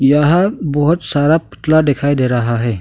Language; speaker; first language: Hindi; non-native, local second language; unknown